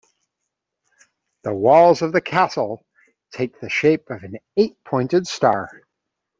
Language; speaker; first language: English; native; English